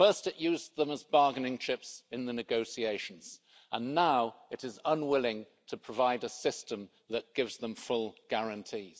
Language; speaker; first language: English; native; English